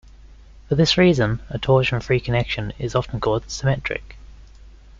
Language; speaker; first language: English; native; English